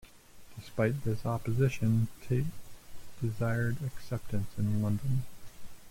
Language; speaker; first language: English; native; English